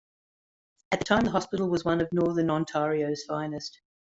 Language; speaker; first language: English; native; English